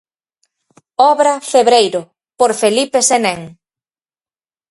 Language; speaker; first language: Galician; native; Galician